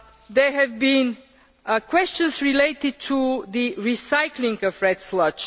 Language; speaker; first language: English; non-native, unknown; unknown